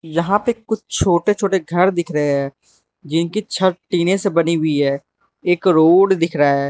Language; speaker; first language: Hindi; non-native, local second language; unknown